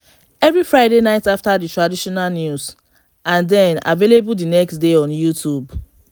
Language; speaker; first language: English; non-native, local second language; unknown